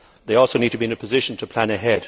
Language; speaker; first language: English; native; English